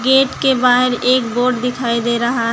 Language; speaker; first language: Hindi; native; Hindi